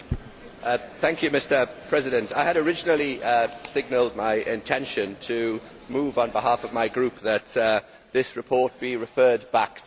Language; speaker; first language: English; native; English